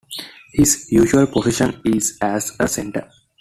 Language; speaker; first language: English; non-native, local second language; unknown